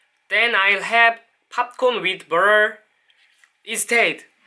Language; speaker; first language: English; non-native, learner; Korean